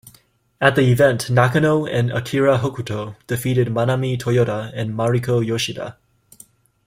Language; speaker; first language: English; native; English